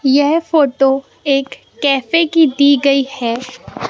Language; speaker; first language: Hindi; native; Hindi